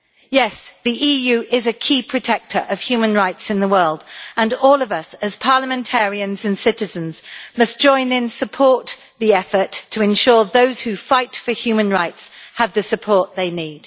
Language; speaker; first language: English; native; English